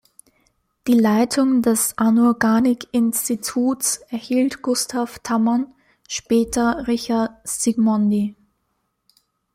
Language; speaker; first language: German; native; German